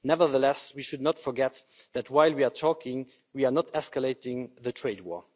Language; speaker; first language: English; non-native, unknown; Luxembourgish